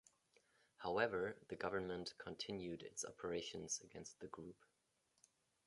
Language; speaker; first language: English; non-native, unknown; German